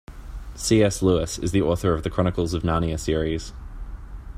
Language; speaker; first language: English; native; English